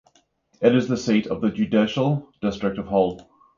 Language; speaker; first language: English; native; English